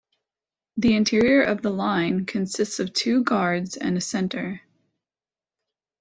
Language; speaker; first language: English; native; English